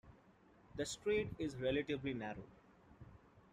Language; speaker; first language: English; non-native, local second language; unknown